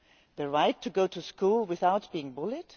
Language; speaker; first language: English; non-native, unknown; German